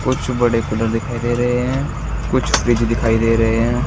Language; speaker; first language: Hindi; native; Hindi